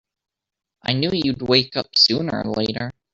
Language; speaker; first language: English; native; English